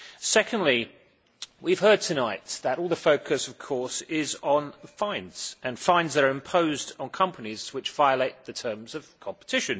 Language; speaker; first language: English; native; English